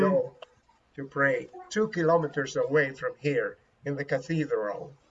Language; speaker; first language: English; non-native, fluent; Spanish